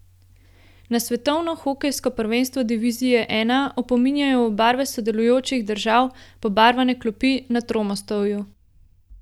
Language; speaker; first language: Slovenian; native; Slovenian